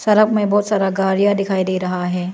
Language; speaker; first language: Hindi; non-native, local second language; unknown